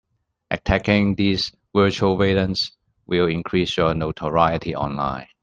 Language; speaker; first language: English; non-native, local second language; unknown